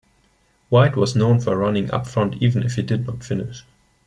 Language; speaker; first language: English; non-native, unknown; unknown